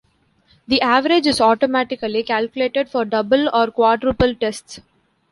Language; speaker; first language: English; non-native, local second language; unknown